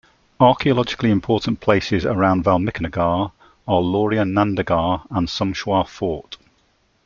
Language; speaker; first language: English; native; English